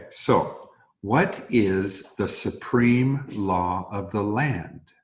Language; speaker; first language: English; native; English